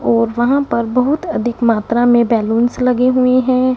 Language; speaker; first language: Hindi; non-native, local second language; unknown